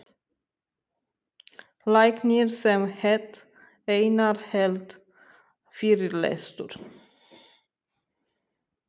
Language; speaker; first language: Icelandic; non-native, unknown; Romanian